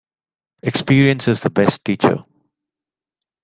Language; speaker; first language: English; non-native, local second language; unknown